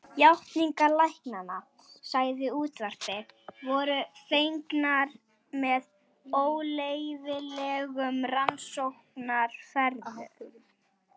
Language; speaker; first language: Icelandic; non-native, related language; Swedish